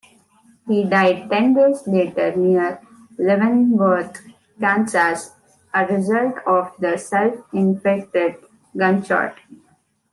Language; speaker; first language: English; non-native, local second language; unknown